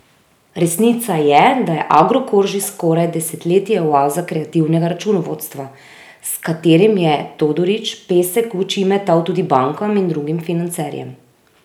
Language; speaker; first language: Slovenian; native; Slovenian